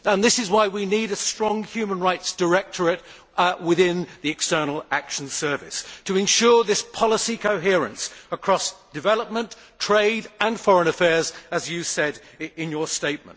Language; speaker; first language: English; native; English